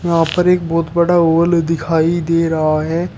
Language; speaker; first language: Hindi; native; Hindi